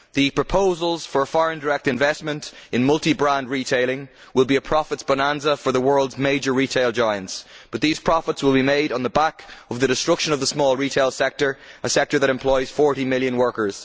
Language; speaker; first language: English; native; English